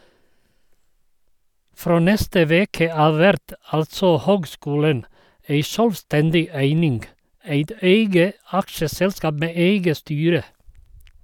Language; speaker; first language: Norwegian; non-native, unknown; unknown